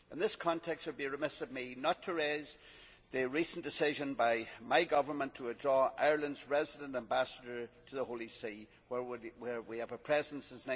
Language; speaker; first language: English; native; English